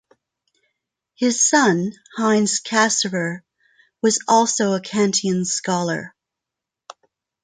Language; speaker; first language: English; non-native, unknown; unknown